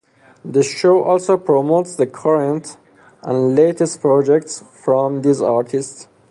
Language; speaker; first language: English; non-native, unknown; Persian